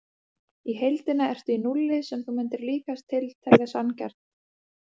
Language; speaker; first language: Icelandic; native; Icelandic